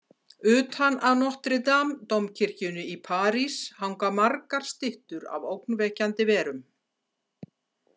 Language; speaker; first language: Icelandic; native; Icelandic